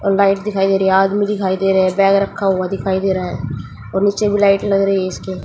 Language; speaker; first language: Hindi; native; Hindi